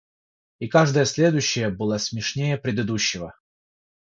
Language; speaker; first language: Russian; non-native, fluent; Georgian